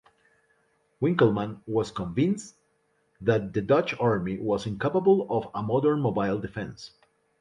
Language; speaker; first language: English; non-native, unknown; Spanish